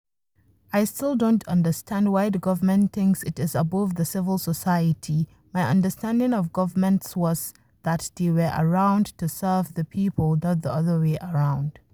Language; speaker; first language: English; non-native, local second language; Hausa